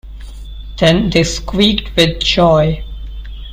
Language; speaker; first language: English; non-native, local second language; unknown